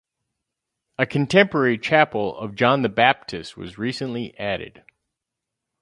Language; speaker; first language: English; native; English